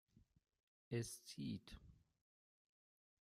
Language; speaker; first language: German; non-native, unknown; Russian